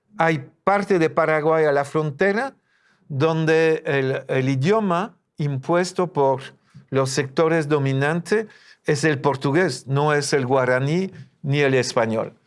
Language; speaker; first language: Spanish; non-native, fluent; French